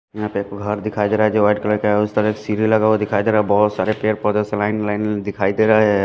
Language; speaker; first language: Hindi; non-native, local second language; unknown